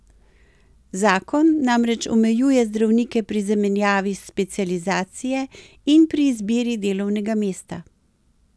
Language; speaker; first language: Slovenian; native; Slovenian